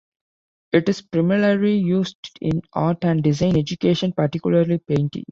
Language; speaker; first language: English; non-native, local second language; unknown